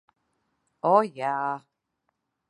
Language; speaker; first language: Latvian; early bilingual, heritage; Latvian